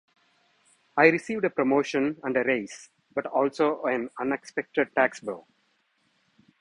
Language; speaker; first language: English; non-native, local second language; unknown